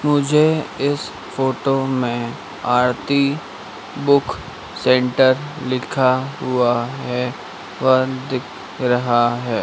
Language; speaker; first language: Hindi; native; Hindi